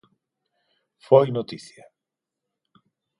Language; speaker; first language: Galician; non-native, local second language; Spanish